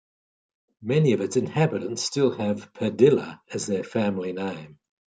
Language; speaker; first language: English; native; English